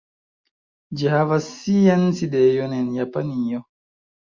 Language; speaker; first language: Esperanto; non-native, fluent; Chinese